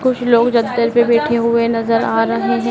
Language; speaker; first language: Hindi; native; Hindi